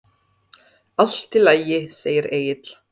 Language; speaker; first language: Icelandic; non-native, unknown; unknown